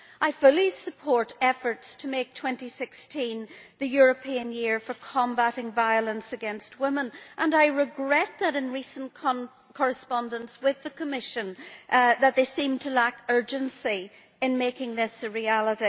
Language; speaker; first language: English; native; English